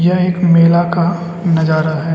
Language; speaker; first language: Hindi; non-native, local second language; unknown